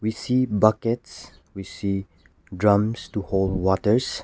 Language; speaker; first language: English; non-native, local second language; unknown